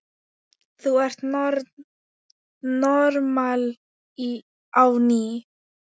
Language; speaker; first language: Icelandic; non-native, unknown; Thai